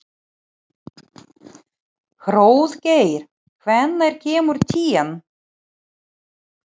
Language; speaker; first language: Icelandic; non-native, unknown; Ukrainian